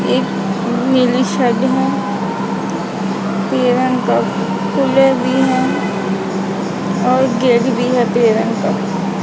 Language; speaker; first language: Hindi; non-native, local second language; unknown